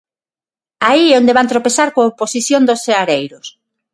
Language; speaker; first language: Galician; non-native, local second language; Spanish